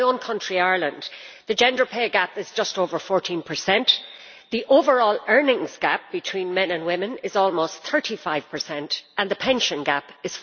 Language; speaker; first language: English; native; English